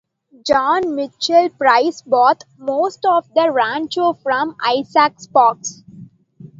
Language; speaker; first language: English; non-native, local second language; Tamil